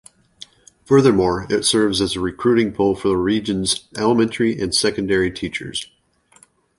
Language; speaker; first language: English; native; English